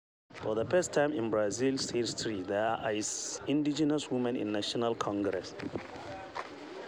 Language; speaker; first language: English; non-native, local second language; Hausa